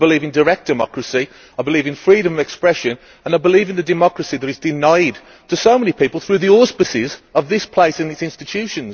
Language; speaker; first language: English; native; English